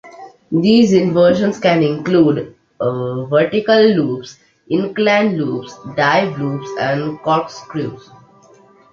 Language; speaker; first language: English; non-native, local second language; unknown